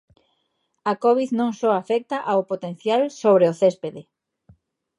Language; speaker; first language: Galician; native; Galician